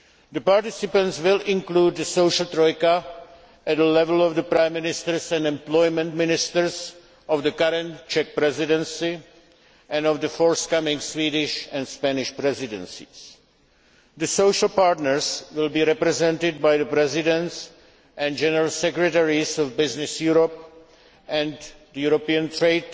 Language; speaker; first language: English; non-native, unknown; Czech